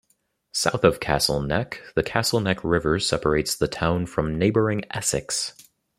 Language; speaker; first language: English; native; English